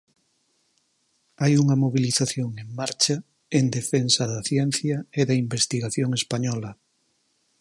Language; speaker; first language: Galician; native; Galician